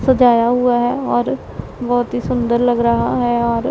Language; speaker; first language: Hindi; non-native, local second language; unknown